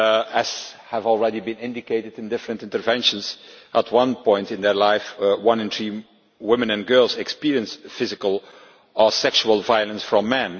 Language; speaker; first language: English; non-native, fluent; Dutch